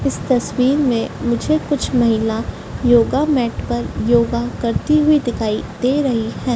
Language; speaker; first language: Hindi; native; Hindi